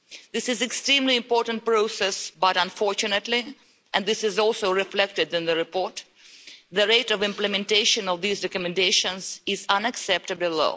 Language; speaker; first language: English; non-native, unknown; Russian